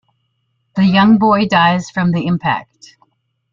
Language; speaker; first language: English; native; English